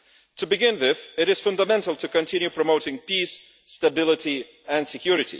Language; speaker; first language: English; non-native, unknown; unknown